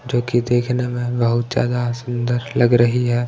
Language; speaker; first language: Hindi; non-native, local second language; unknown